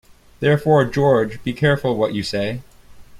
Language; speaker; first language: English; native; English